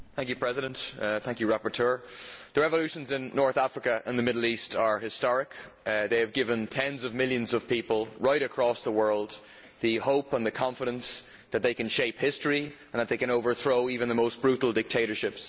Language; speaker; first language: English; native; English